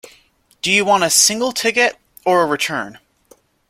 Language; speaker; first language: English; native; English